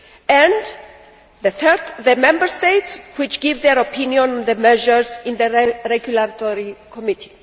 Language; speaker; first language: English; non-native, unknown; Greek